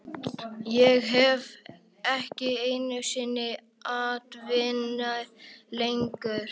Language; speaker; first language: Icelandic; native; Icelandic